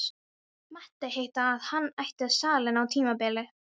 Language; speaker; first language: Icelandic; non-native, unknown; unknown